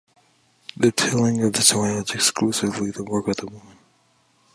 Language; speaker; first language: English; native; English